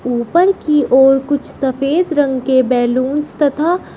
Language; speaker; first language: Hindi; native; Hindi